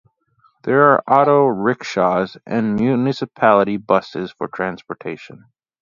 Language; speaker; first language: English; native; English